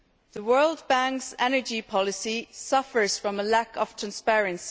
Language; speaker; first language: English; non-native, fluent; German